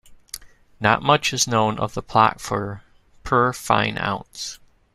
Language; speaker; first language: English; native; English